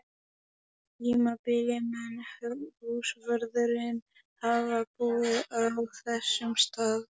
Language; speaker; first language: Icelandic; non-native, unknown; Polish